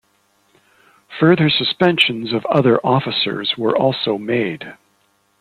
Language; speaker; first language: English; native; English